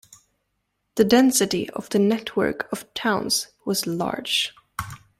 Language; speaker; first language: English; native; English